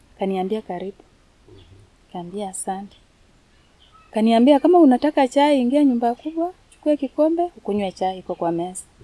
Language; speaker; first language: Swahili; non-native, local second language; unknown